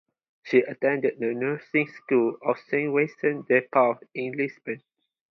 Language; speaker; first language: English; non-native, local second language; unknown